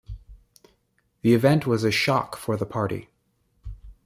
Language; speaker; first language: English; native; English